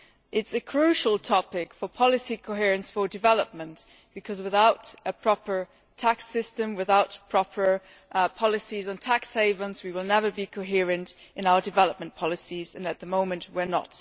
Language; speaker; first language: English; non-native, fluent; German